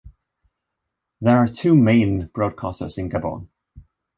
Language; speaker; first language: English; non-native, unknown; Swedish